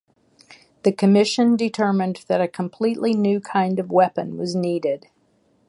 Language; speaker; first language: English; native; English